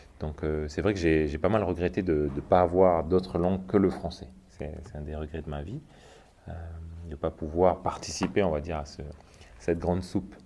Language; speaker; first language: French; native; French